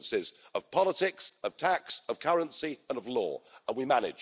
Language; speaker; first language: English; native; English